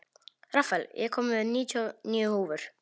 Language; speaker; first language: Icelandic; non-native, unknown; Polish